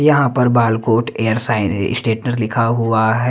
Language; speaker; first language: Hindi; native; Hindi